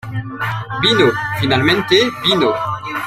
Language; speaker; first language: Spanish; non-native, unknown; French